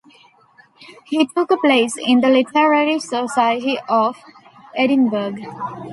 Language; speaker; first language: English; non-native, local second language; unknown